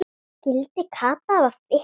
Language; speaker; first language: Icelandic; native; Icelandic